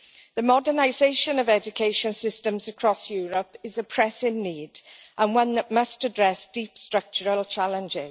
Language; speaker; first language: English; native; English